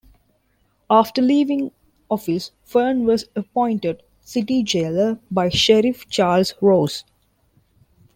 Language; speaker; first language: English; non-native, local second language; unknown